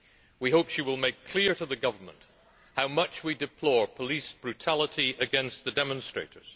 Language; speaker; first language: English; native; English